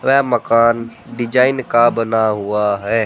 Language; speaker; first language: Hindi; native; Hindi